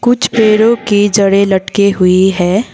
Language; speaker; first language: Hindi; non-native, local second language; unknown